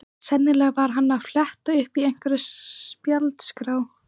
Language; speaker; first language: Icelandic; native; Icelandic